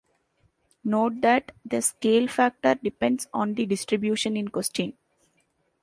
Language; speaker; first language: English; non-native, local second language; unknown